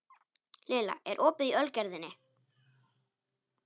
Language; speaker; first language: Icelandic; non-native, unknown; Polish